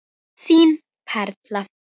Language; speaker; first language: Icelandic; native; Icelandic